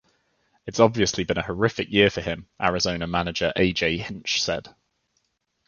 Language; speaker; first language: English; native; English